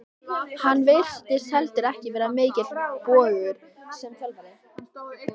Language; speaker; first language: Icelandic; native; Icelandic